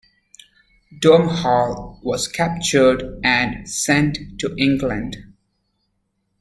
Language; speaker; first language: English; native; English